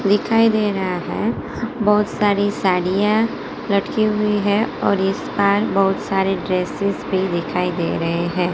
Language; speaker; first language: Hindi; non-native, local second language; Gujarati